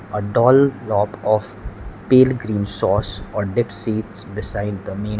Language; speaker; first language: English; non-native, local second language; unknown